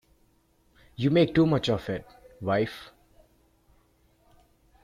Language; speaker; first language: English; non-native, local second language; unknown